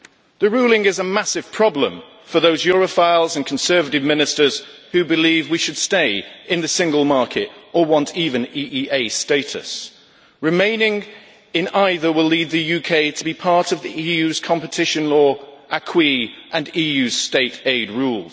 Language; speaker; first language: English; native; English